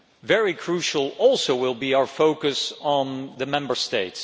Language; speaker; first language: English; non-native, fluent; Dutch